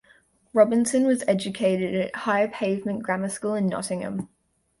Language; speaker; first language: English; native; English